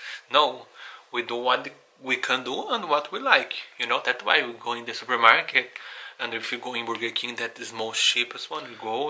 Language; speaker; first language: English; non-native, learner; Portuguese